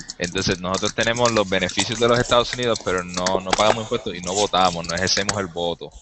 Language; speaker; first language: Spanish; native; Spanish